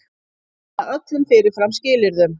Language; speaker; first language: Icelandic; native; Icelandic